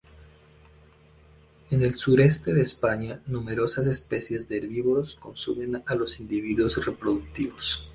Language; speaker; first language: Spanish; native; Spanish